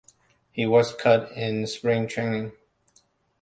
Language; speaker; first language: English; non-native, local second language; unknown